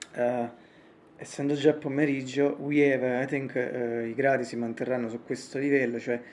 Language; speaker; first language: English; non-native, fluent; Italian